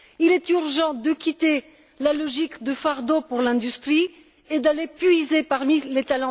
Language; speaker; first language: French; non-native, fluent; Bulgarian